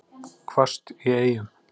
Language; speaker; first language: Icelandic; native; Icelandic